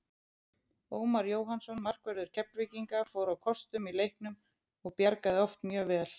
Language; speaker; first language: Icelandic; native; Icelandic